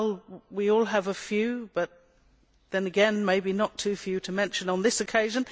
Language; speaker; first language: English; native; English